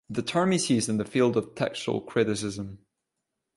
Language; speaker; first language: English; non-native, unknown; Italian